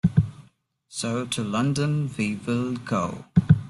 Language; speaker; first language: English; non-native, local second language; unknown